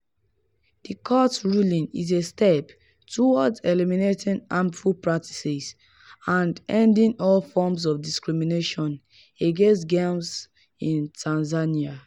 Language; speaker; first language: English; non-native, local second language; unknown